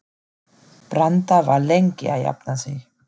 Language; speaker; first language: Icelandic; non-native, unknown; German